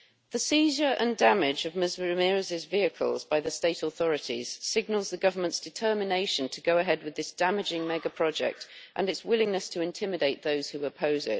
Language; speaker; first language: English; native; English